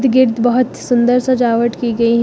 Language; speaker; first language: Hindi; native; Hindi